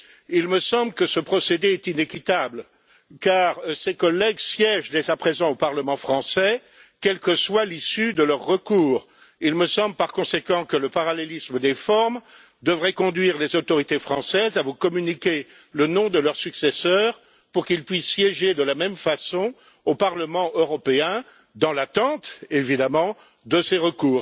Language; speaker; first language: French; native; French